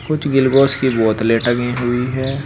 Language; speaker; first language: Hindi; native; Hindi